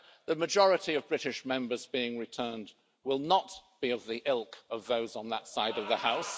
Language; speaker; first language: English; native; English